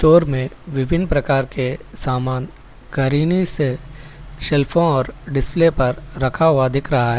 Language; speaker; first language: Hindi; non-native, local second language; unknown